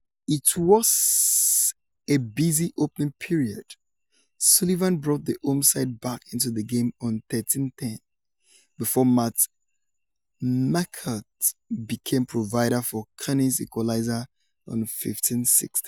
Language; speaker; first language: English; non-native, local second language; Yoruba